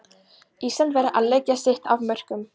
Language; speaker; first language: Icelandic; non-native, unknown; Polish